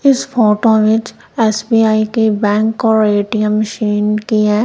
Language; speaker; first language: Hindi; non-native, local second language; Punjabi